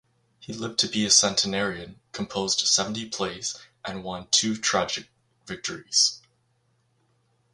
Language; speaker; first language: English; native; English